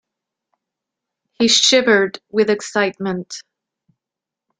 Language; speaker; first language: English; non-native, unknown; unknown